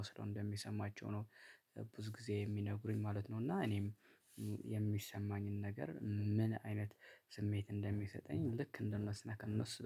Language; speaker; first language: Amharic; native; Amharic